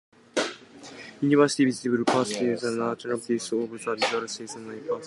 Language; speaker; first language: English; non-native, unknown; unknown